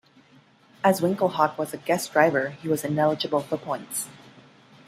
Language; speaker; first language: English; non-native, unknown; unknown